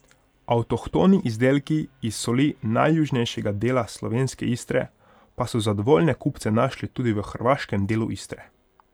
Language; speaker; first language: Slovenian; non-native, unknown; Hungarian